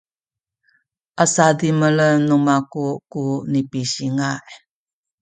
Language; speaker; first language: Sakizaya; native; Sakizaya